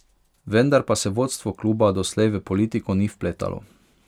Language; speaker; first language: Slovenian; non-native, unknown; Hungarian